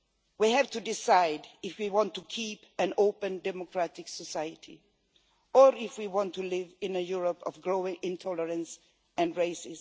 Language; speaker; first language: English; non-native, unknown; Swedish